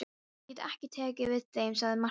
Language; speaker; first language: Icelandic; non-native, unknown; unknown